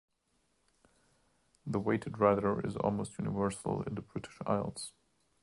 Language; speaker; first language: English; non-native, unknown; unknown